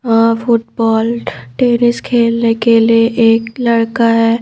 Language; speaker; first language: Hindi; native; Hindi